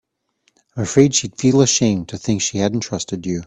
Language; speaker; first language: English; native; English